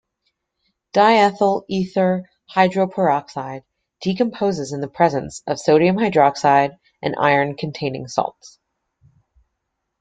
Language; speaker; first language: English; native; English